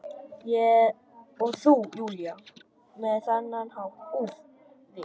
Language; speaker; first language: Icelandic; non-native, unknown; Vietnamese